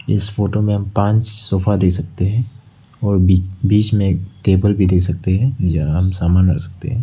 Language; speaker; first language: Hindi; non-native, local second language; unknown